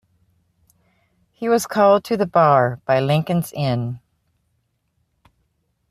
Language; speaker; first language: English; native; English